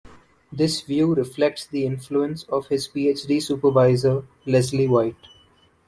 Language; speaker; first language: English; non-native, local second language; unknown